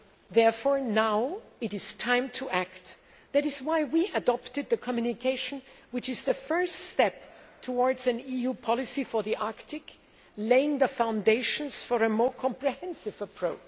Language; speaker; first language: English; non-native, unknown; German